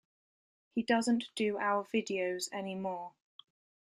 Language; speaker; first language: English; native; English